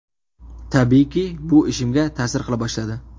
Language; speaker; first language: Uzbek; native; Uzbek